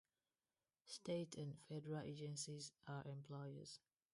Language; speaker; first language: English; non-native, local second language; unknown